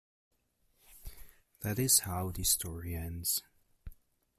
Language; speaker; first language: English; native; English